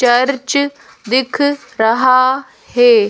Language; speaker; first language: Hindi; native; Hindi